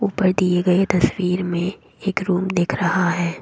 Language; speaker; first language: Hindi; non-native, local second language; Assamese